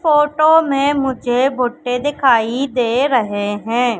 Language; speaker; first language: Hindi; native; Hindi